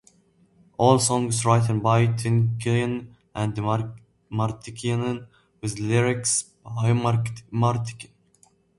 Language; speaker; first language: English; native; English